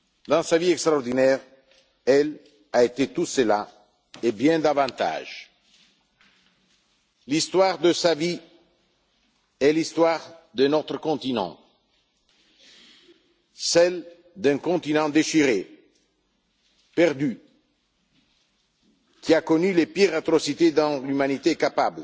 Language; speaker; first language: French; non-native, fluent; Italian